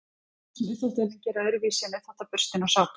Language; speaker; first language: Icelandic; native; Icelandic